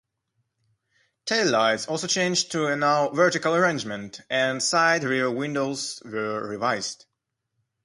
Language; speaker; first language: English; non-native, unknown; Russian